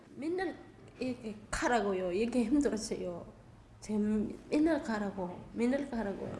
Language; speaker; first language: Korean; non-native, learner; Filipino